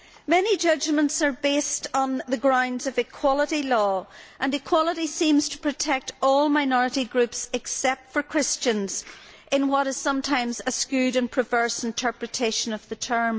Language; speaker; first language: English; native; English